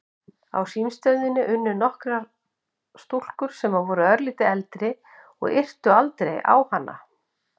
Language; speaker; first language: Icelandic; native; Icelandic